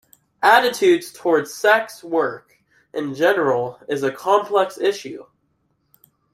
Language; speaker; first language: English; native; English